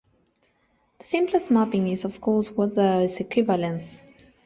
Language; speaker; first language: English; non-native, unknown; Spanish